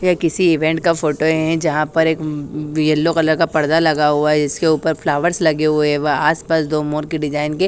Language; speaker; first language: Hindi; native; Hindi